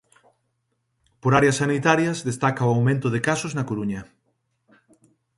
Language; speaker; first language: Galician; native; Galician